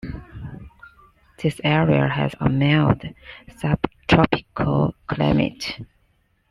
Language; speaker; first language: English; non-native, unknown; Chinese